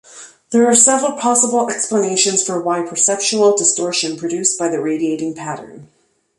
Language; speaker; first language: English; native; English